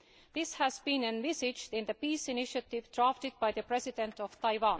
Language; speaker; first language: English; non-native, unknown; Estonian